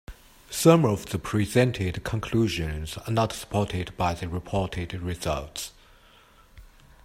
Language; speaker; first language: English; non-native, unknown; Chinese